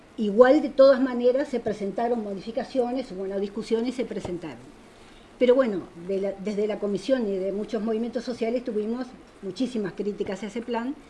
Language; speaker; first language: Spanish; native; Spanish